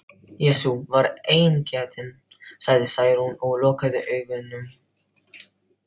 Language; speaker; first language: Icelandic; non-native, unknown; Filipino